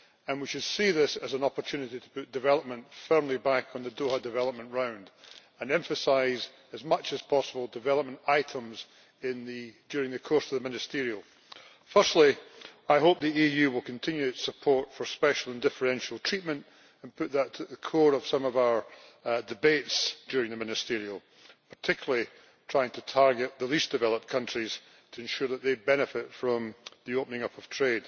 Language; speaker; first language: English; native; English